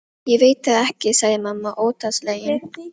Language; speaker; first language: Icelandic; non-native, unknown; Filipino